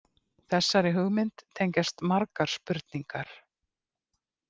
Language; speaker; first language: Icelandic; native; Icelandic